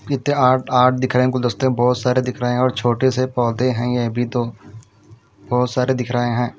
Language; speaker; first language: Hindi; non-native, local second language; Punjabi